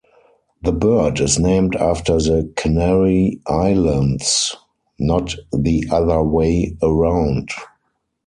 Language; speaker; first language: English; non-native, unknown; German